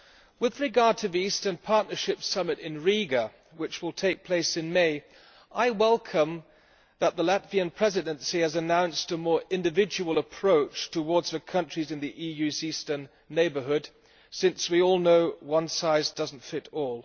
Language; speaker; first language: English; non-native, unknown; German